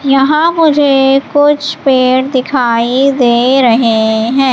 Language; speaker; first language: Hindi; native; Hindi